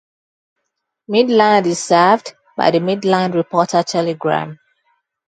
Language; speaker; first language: English; non-native, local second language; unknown